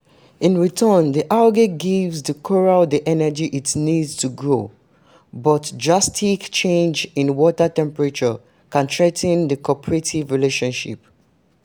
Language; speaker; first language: English; non-native, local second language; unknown